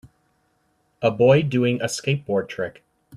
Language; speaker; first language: English; native; English